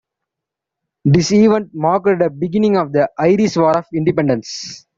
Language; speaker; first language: English; non-native, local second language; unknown